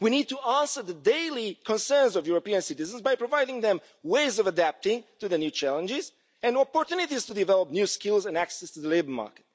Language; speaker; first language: English; non-native, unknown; Romanian